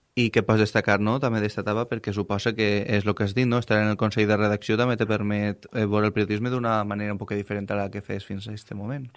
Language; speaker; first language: Catalan; native; Catalan